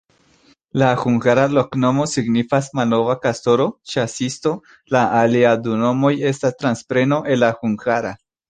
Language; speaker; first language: Esperanto; non-native, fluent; Spanish